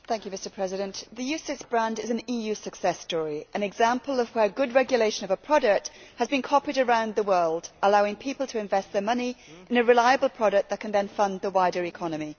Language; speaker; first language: English; native; English